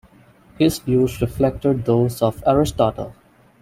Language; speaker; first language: English; non-native, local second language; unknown